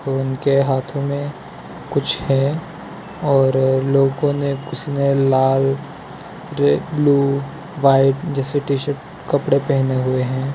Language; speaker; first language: Hindi; non-native, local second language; Gujarati